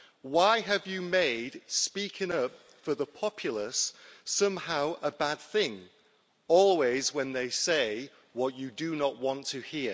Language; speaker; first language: English; native; English